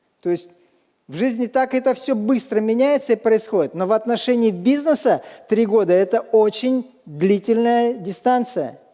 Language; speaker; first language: Russian; native; Russian